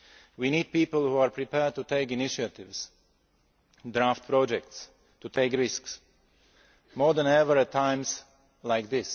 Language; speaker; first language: English; non-native, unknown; Slovak